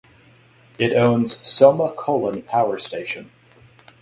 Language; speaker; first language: English; native; English